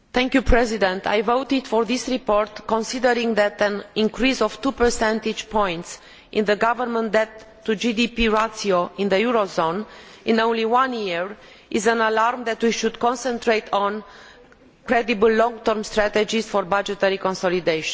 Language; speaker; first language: English; non-native, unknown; Romanian